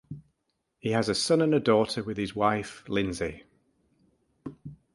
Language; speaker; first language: English; native; English